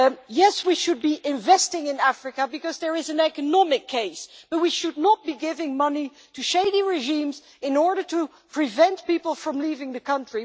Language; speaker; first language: English; non-native, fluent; Dutch